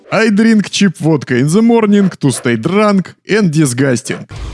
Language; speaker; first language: English; non-native, fluent; Russian